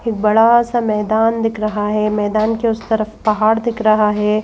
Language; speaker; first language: Hindi; native; Hindi